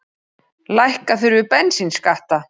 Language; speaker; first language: Icelandic; native; Icelandic